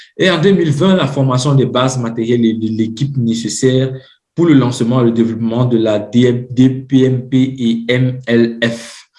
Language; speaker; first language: French; non-native, local second language; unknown